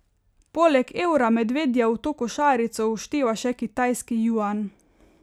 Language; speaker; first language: Slovenian; native; Slovenian